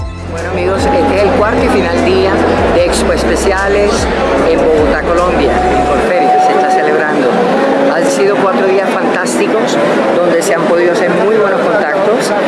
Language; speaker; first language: Spanish; native; Spanish